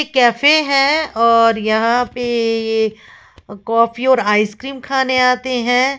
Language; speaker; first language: Hindi; native; Hindi